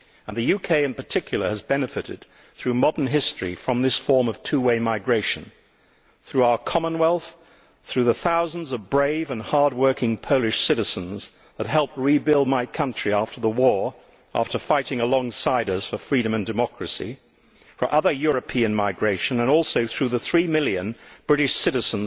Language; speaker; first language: English; native; English